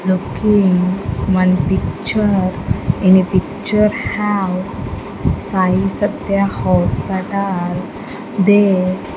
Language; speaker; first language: English; non-native, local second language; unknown